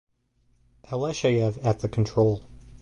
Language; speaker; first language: English; native; English